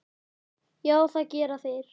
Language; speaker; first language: Icelandic; native; Icelandic